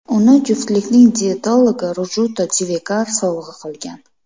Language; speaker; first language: Uzbek; native; Uzbek